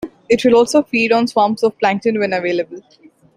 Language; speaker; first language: English; non-native, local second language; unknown